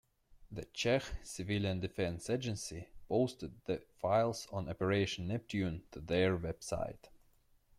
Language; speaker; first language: English; non-native, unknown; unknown